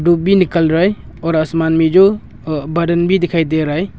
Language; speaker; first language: Hindi; non-native, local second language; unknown